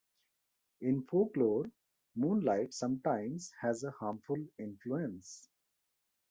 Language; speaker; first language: English; non-native, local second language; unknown